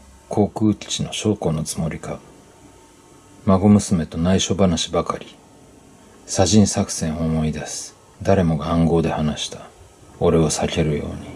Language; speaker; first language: Japanese; native; Japanese